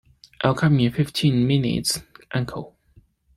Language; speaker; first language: English; non-native, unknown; Chinese